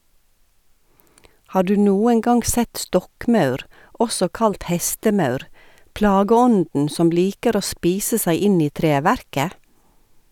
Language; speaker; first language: Norwegian; native; Norwegian